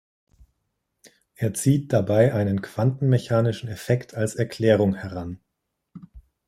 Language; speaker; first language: German; native; German